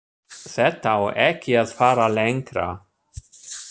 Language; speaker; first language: Icelandic; non-native, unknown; German